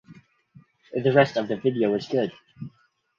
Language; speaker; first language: English; non-native, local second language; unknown